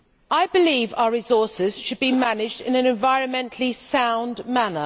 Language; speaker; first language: English; native; English